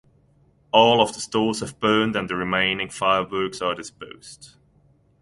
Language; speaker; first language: English; non-native, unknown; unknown